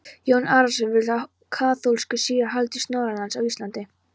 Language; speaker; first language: Icelandic; non-native, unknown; Polish